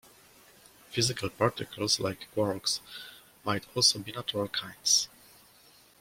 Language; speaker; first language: English; non-native, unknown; Polish